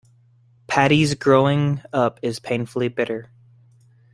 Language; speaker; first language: English; native; English